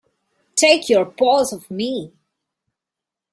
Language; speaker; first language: English; non-native, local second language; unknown